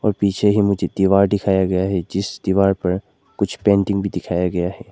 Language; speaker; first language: Hindi; non-native, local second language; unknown